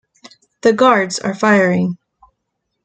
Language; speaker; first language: English; native; English